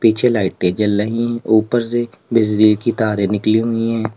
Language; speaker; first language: Hindi; native; Hindi